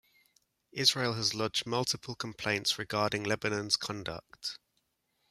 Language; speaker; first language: English; native; English